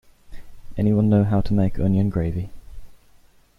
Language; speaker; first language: English; native; English